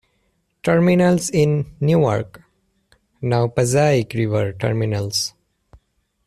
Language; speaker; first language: English; native; English